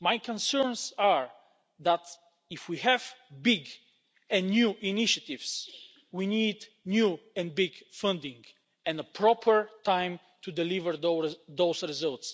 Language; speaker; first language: English; non-native, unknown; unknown